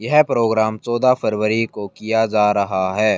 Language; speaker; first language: Hindi; native; Hindi